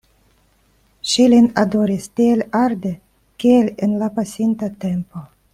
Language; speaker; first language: Esperanto; non-native, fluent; Russian